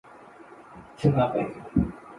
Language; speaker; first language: English; non-native, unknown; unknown